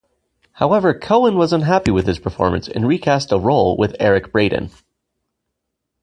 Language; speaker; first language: English; native; English